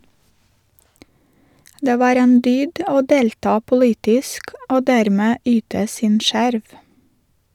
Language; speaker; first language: Norwegian; non-native, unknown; Russian